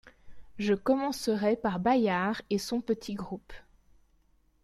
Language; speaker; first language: French; native; French